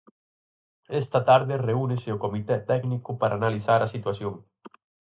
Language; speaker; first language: Galician; native; Galician